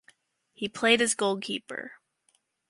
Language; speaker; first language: English; native; English